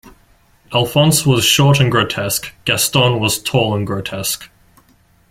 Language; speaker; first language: English; native; English